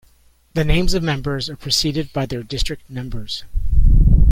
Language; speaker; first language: English; native; English